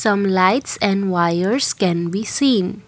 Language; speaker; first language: English; non-native, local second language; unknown